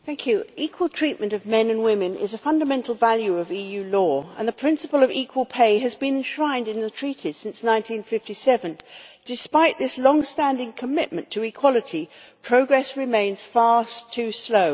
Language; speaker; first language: English; native; English